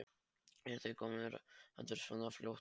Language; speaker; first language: Icelandic; non-native, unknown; Polish